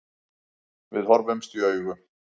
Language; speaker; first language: Icelandic; native; Icelandic